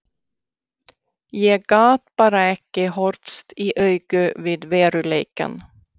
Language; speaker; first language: Icelandic; non-native, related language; Swedish